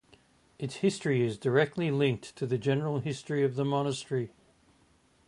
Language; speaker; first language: English; native; English